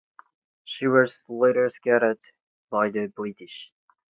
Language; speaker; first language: English; non-native, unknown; Japanese